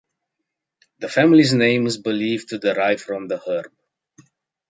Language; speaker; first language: English; native; English